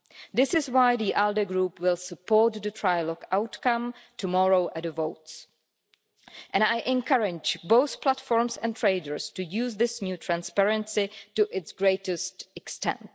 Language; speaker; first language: English; non-native, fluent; Czech